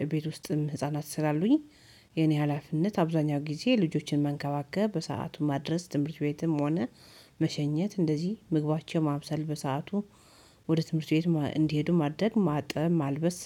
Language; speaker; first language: Amharic; native; Amharic